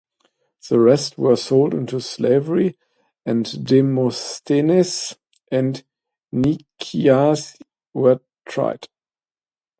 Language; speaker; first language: English; non-native, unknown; German